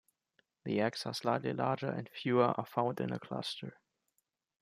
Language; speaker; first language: English; non-native, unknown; German